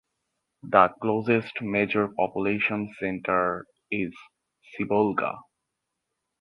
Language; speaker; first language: English; non-native, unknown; Bangla